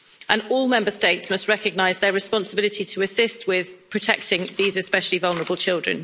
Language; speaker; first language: English; native; English